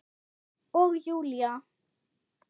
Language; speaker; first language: Icelandic; non-native, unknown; German